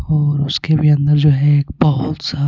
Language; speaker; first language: Hindi; non-native, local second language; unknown